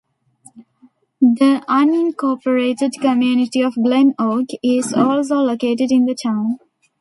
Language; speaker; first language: English; non-native, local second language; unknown